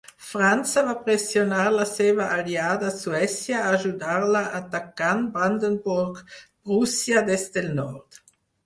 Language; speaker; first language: Catalan; non-native, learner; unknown